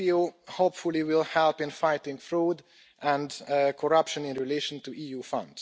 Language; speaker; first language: English; non-native, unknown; Hungarian